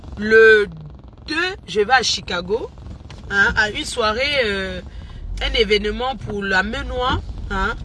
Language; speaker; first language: French; non-native, local second language; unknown